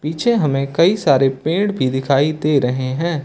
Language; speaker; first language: Hindi; native; Hindi